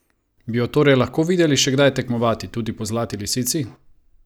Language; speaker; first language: Slovenian; non-native, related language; Croatian